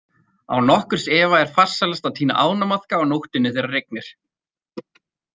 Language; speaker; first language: Icelandic; native; Icelandic